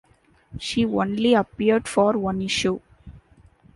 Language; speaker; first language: English; non-native, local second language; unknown